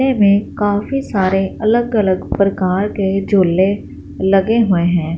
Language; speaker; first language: Hindi; non-native, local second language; Punjabi